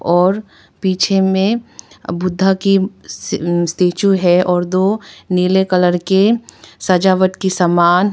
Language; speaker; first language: Hindi; non-native, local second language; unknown